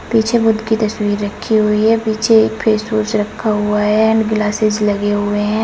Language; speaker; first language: Hindi; native; Hindi